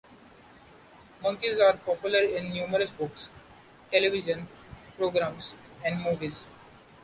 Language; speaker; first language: English; non-native, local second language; Marathi